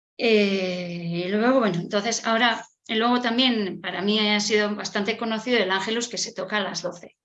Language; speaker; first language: Spanish; non-native, local second language; Basque